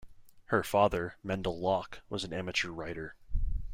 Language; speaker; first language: English; native; English